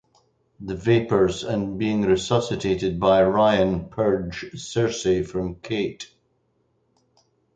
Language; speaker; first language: English; native; English